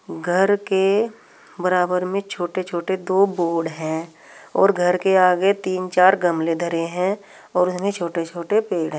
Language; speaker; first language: Hindi; native; Hindi